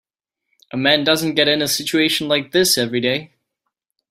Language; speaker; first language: English; native; English